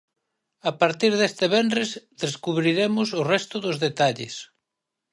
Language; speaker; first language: Galician; native; Galician